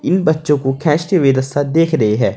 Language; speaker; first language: Hindi; native; Hindi